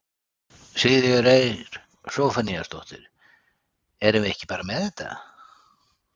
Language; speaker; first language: Icelandic; native; Icelandic